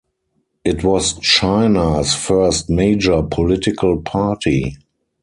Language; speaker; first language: English; non-native, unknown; German